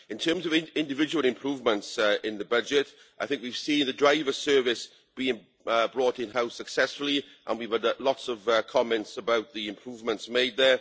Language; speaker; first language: English; native; English